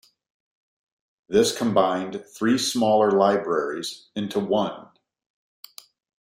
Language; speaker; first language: English; native; English